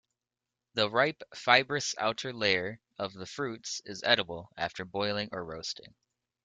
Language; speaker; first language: English; native; English